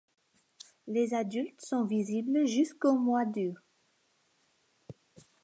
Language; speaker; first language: French; non-native, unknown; English